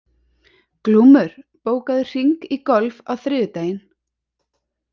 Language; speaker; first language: Icelandic; native; Icelandic